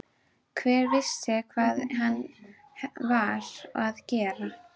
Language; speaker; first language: Icelandic; native; Icelandic